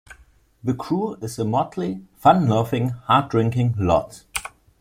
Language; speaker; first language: English; non-native, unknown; German